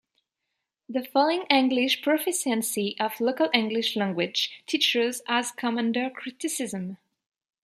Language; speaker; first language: English; non-native, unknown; French